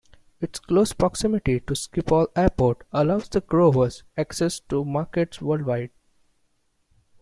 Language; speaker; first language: English; non-native, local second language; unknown